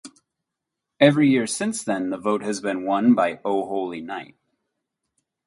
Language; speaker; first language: English; native; English